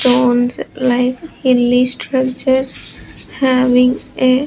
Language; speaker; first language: English; non-native, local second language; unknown